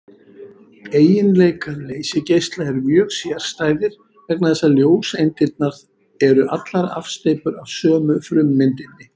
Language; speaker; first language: Icelandic; native; Icelandic